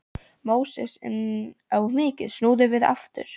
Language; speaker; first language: Icelandic; non-native, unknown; Polish